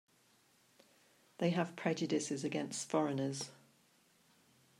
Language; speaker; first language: English; native; English